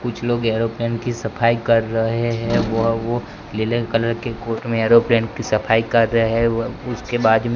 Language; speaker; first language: Hindi; non-native, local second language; Gujarati